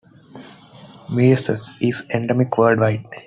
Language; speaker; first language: English; non-native, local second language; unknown